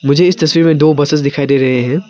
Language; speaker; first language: Hindi; non-native, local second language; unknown